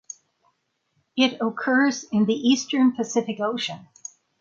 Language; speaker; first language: English; native; English